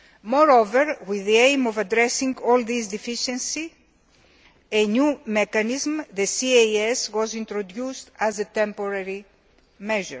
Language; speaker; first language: English; non-native, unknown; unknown